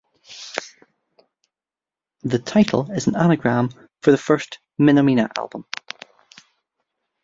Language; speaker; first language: English; native; English